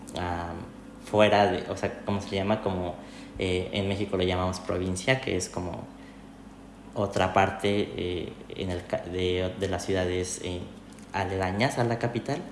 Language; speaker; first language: Spanish; native; Spanish